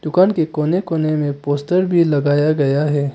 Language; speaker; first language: Hindi; non-native, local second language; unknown